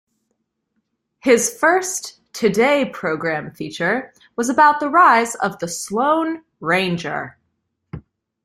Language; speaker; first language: English; native; English